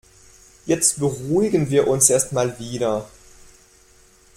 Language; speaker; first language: German; non-native, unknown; French